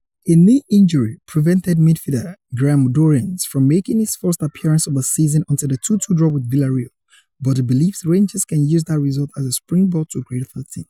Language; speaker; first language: English; non-native, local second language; Yoruba